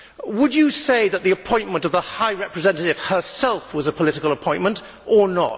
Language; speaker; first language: English; native; English